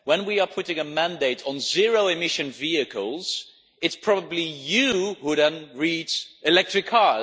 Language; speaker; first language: English; non-native, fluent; Dutch